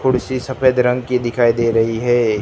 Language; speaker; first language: Hindi; non-native, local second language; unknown